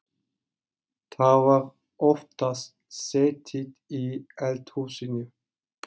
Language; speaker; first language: Icelandic; non-native, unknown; Turkish